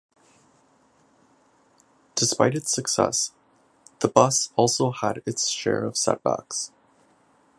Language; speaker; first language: English; native; English